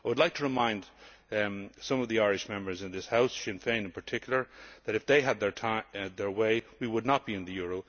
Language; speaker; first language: English; native; English